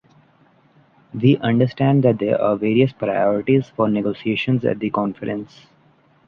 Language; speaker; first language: English; non-native, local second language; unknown